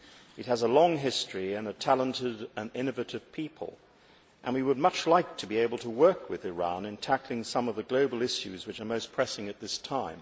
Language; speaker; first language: English; native; English